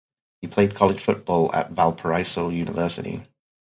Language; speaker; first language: English; native; English